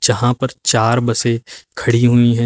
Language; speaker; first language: Hindi; native; Hindi